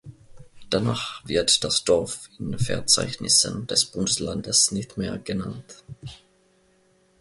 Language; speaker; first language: German; non-native, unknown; Finnish